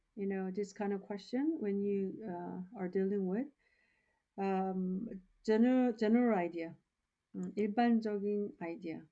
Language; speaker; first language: English; non-native, fluent; Korean